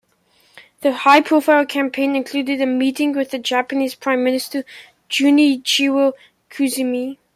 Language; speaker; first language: English; native; English